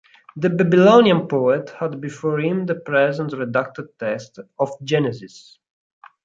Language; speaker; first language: English; non-native, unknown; Italian